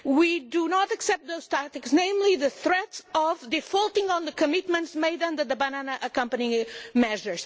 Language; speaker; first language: English; non-native, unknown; Portuguese